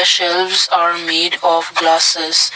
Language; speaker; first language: English; non-native, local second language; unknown